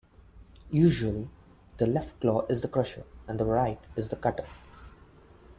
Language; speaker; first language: English; non-native, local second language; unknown